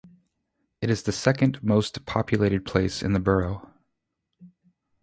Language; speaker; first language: English; native; English